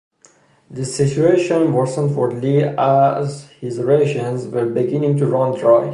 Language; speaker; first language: English; non-native, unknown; Persian